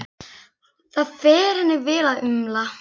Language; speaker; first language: Icelandic; native; Icelandic